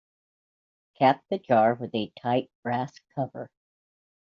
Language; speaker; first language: English; native; English